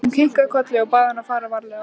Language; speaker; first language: Icelandic; native; Icelandic